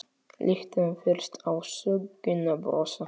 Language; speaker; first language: Icelandic; non-native, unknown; Polish